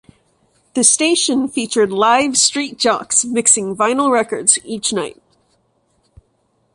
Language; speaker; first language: English; non-native, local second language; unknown